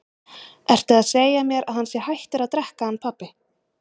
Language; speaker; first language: Icelandic; native; Icelandic